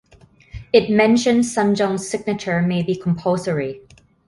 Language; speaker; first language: English; non-native, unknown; Thai